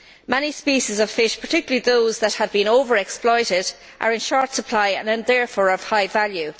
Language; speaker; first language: English; native; English